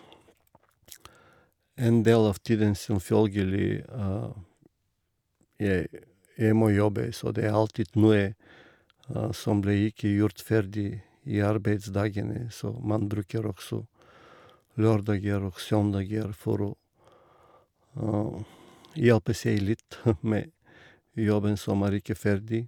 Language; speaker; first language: Norwegian; non-native, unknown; Bulgarian